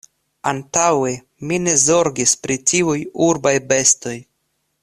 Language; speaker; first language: Esperanto; non-native, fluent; Russian